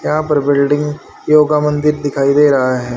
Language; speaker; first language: Hindi; native; Hindi